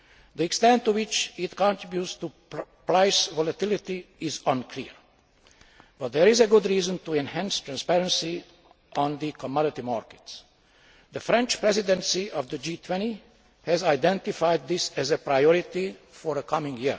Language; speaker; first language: English; non-native, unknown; Hungarian